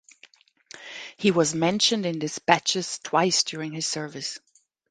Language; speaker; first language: English; non-native, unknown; German